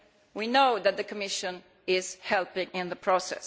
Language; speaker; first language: English; non-native, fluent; Italian